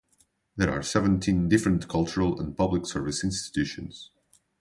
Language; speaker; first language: English; non-native, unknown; Portuguese